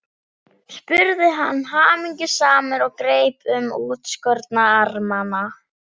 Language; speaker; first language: Icelandic; native; Icelandic